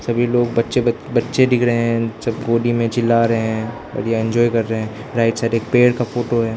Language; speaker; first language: Hindi; non-native, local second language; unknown